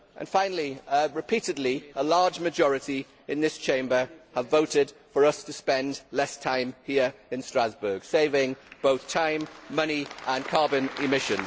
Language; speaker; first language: English; native; English